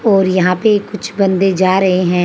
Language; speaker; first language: Hindi; native; Hindi